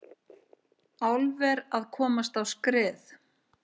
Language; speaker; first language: Icelandic; native; Icelandic